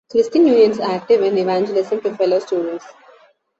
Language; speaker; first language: English; non-native, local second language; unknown